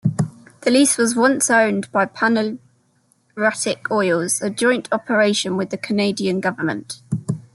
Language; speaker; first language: English; native; English